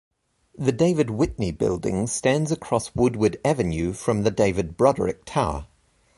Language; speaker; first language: English; native; English